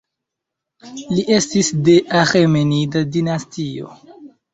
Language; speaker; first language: Esperanto; non-native, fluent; Chinese